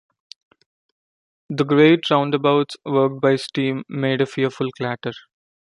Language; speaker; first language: English; non-native, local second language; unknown